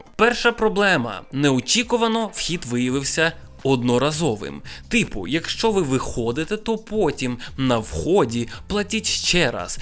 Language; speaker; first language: Ukrainian; native; Ukrainian